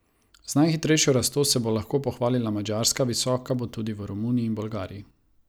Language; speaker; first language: Slovenian; non-native, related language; Croatian